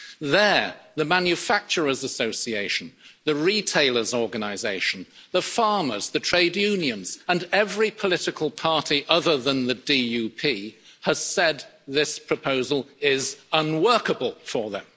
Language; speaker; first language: English; native; English